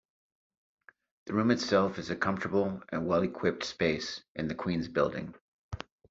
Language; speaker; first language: English; native; English